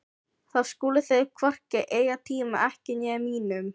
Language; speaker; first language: Icelandic; non-native, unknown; Filipino